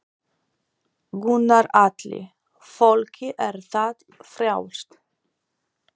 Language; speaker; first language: Icelandic; non-native, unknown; Polish